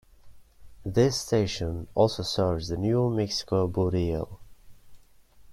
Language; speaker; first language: English; non-native, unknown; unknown